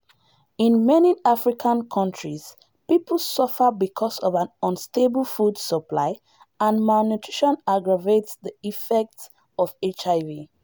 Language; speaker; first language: English; non-native, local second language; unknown